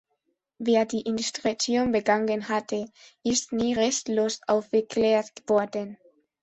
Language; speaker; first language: German; non-native, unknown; Spanish